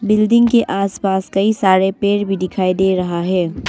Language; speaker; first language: Hindi; early bilingual, other home language; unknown